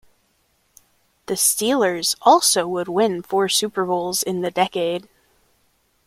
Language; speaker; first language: English; native; English